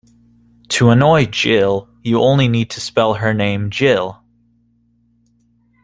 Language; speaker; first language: English; native; English